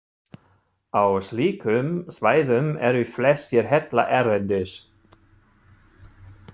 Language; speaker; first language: Icelandic; non-native, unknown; German